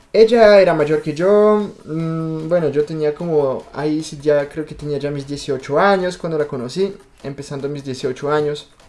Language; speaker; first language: Spanish; non-native, fluent; French